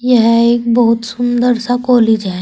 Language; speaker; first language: Hindi; native; Hindi